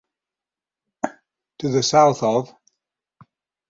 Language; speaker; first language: English; native; English